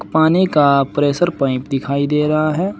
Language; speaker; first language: Hindi; native; Hindi